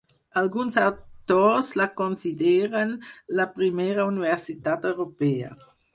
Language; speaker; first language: Catalan; non-native, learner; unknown